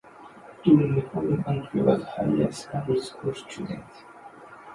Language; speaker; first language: English; non-native, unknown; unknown